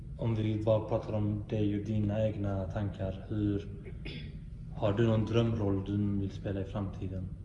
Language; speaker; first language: Swedish; native; Swedish